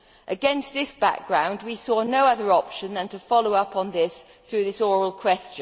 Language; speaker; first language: English; native; English